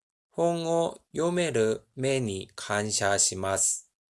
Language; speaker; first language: Japanese; non-native, fluent; Korean